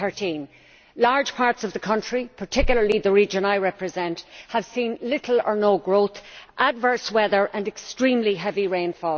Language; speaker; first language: English; native; English